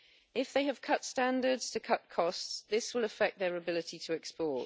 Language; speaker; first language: English; native; English